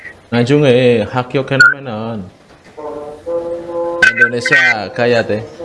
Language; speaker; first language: Korean; non-native, learner; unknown